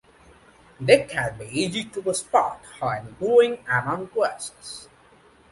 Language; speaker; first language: English; non-native, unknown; Bangla